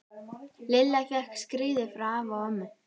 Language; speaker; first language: Icelandic; native; Icelandic